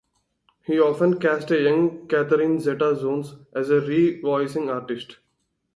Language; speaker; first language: English; non-native, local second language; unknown